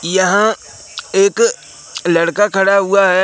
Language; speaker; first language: Hindi; native; Hindi